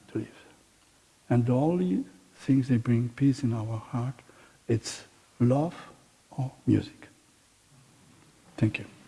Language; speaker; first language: English; non-native, fluent; Catalan